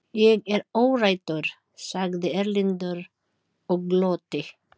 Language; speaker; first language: Icelandic; non-native, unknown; Filipino